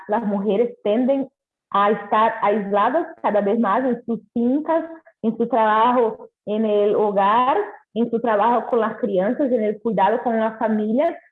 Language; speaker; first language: Spanish; non-native, related language; Portuguese